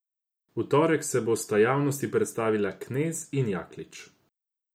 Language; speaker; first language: Slovenian; non-native, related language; Croatian